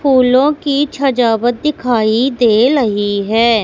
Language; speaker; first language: Hindi; native; Hindi